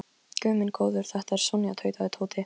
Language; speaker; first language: Icelandic; non-native, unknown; Polish